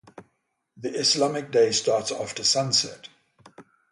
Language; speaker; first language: English; native; English